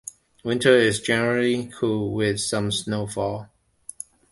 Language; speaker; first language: English; non-native, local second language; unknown